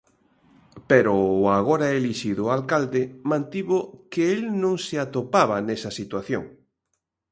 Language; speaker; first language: Galician; native; Galician